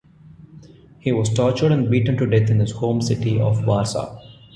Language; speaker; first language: English; non-native, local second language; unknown